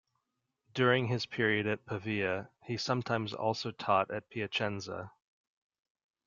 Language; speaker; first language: English; native; English